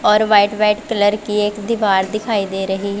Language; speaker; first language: Hindi; non-native, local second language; Punjabi